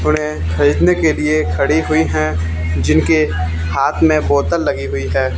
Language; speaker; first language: Hindi; native; Hindi